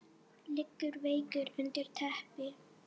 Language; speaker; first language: Icelandic; non-native, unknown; Polish